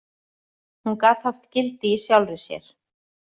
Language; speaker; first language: Icelandic; native; Icelandic